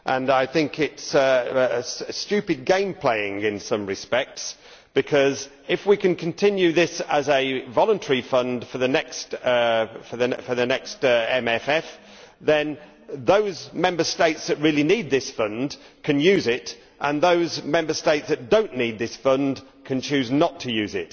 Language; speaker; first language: English; native; English